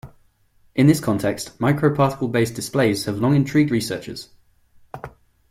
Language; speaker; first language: English; non-native, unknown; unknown